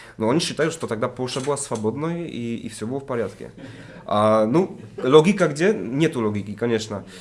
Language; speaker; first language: Russian; non-native, related language; Polish